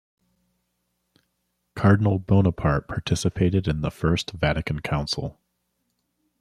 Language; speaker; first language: English; native; English